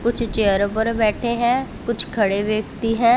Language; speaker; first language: Hindi; non-native, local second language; Punjabi